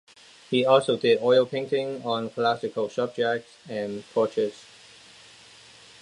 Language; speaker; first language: English; non-native, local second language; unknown